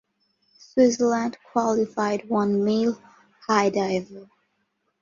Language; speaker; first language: English; non-native, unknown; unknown